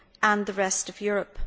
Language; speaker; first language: English; native; English